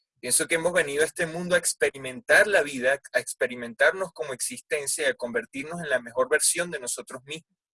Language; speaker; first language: Spanish; native; Spanish